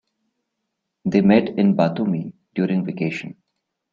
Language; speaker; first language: English; non-native, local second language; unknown